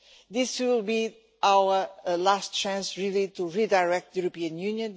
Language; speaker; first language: English; non-native, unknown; Portuguese